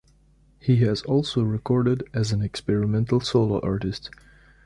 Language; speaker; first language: English; native; English